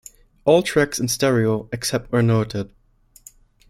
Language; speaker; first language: English; non-native, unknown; German